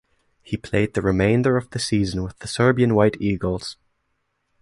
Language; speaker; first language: English; non-native, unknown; German